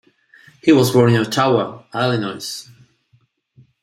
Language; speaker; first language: English; non-native, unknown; Spanish